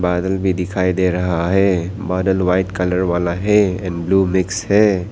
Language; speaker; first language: Hindi; non-native, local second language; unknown